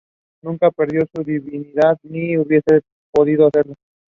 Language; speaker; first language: English; non-native, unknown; Spanish